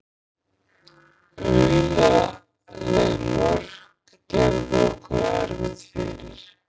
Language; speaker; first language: Icelandic; native; Icelandic